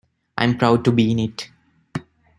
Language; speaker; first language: English; non-native, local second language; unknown